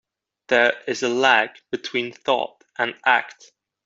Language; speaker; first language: English; non-native, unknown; Dutch